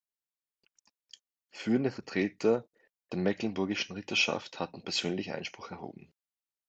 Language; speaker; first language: German; native; German